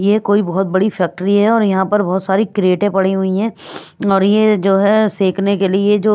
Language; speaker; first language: Hindi; non-native, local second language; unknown